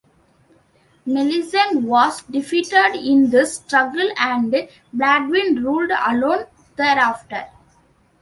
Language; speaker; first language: English; non-native, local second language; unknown